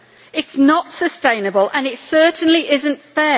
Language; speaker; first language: English; native; English